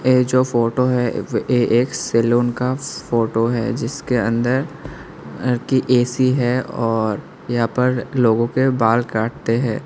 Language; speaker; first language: Hindi; non-native, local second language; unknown